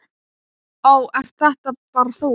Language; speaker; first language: Icelandic; non-native, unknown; Thai